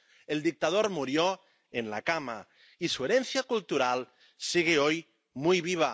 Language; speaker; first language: Spanish; non-native, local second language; Catalan